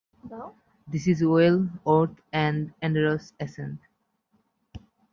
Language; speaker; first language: English; non-native, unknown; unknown